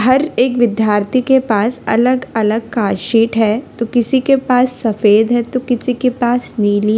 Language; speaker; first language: Hindi; native; Hindi